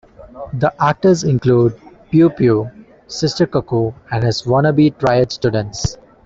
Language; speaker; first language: English; non-native, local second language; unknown